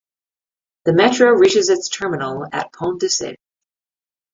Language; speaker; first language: English; native; English